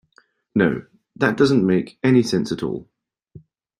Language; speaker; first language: English; native; English